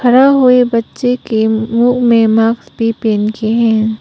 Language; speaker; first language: Hindi; early bilingual, other home language; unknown